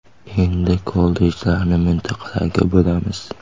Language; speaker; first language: Uzbek; native; Uzbek